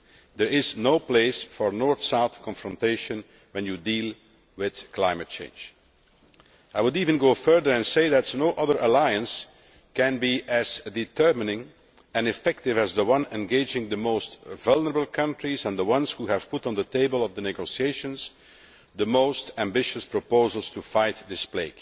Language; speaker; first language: English; non-native, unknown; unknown